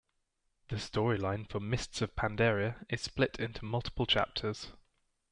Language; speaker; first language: English; native; English